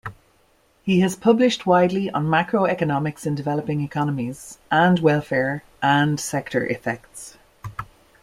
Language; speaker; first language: English; native; English